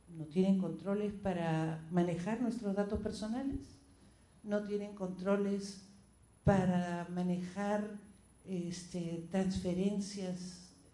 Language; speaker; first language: Spanish; native; Spanish